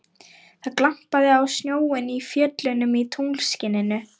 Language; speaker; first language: Icelandic; non-native, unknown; Lithuanian